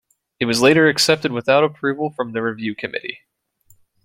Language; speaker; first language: English; native; English